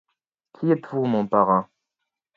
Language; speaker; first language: French; non-native, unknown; English